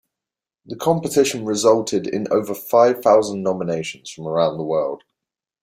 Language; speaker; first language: English; native; English